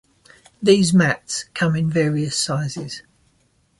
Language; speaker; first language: English; native; English